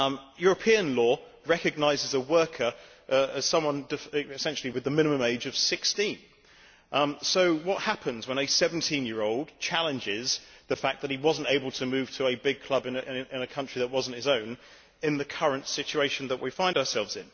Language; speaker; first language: English; native; English